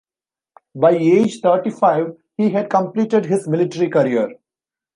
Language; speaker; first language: English; non-native, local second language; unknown